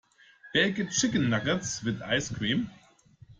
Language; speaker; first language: English; non-native, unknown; German